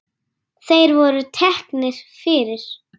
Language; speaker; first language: Icelandic; native; Icelandic